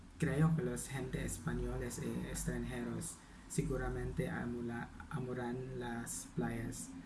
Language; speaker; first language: Spanish; non-native, learner; Filipino